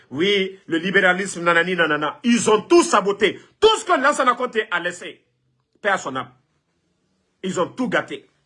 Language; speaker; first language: French; non-native, local second language; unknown